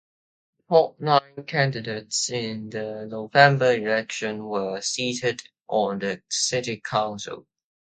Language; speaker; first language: English; non-native, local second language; Cantonese